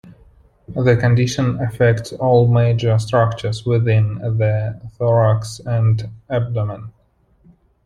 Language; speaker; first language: English; non-native, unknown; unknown